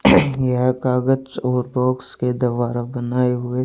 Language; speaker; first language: Hindi; native; Hindi